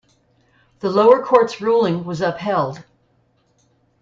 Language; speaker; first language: English; native; English